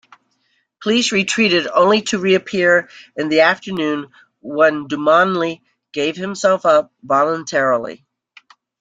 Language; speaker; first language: English; native; English